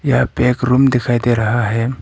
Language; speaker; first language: Hindi; non-native, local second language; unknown